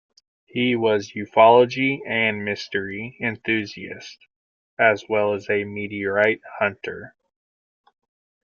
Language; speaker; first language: English; native; English